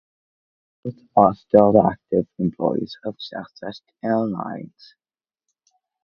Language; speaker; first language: English; native; English